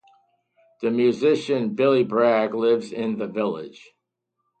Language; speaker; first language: English; native; English